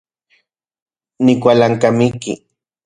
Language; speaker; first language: Central Puebla Nahuatl; non-native, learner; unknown